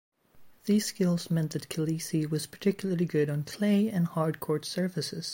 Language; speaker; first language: English; native; English